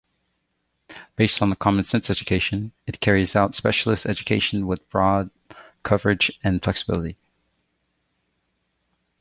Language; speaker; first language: English; native; English